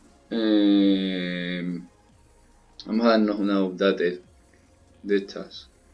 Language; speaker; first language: Spanish; native; Spanish